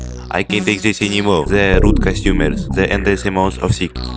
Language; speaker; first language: English; non-native, learner; Russian